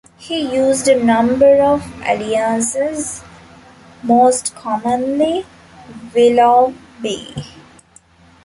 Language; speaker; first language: English; non-native, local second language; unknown